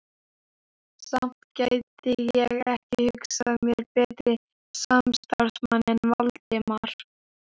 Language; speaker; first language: Icelandic; native; Icelandic